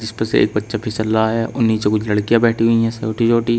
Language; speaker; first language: Hindi; native; Hindi